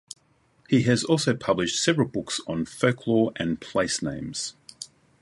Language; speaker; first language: English; native; English